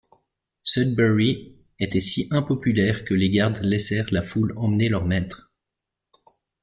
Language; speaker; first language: French; native; French